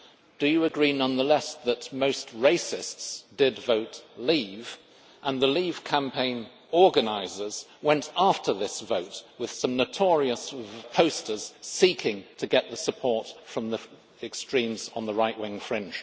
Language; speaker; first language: English; native; English